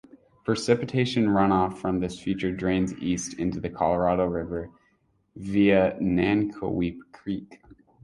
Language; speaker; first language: English; native; English